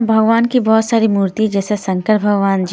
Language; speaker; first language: Hindi; non-native, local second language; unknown